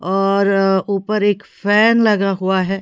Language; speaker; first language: Hindi; native; Hindi